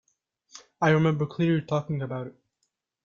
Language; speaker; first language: English; native; English